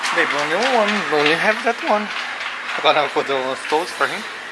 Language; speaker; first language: English; non-native, learner; Portuguese